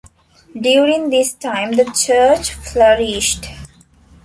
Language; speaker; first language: English; non-native, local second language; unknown